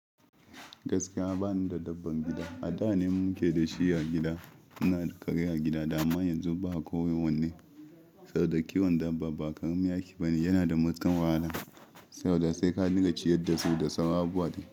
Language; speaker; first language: Hausa; non-native, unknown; Yoruba